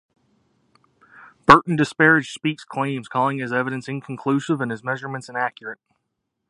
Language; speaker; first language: English; native; English